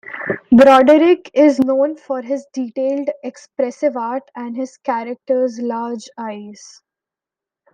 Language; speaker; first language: English; non-native, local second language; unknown